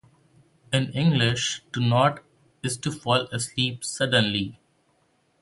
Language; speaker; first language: English; non-native, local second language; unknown